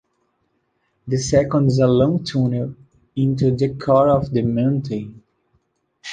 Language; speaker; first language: English; non-native, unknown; Portuguese